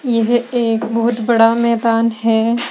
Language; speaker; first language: Hindi; native; Hindi